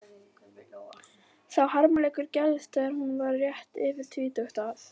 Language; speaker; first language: Icelandic; native; Icelandic